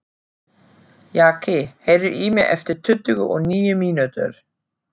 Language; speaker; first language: Icelandic; non-native, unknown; German